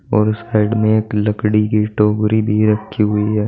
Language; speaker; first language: Hindi; native; Hindi